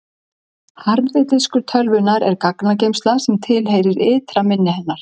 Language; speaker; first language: Icelandic; native; Icelandic